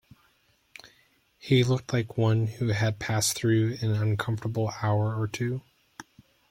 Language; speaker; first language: English; native; English